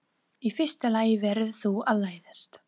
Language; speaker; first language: Icelandic; non-native, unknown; English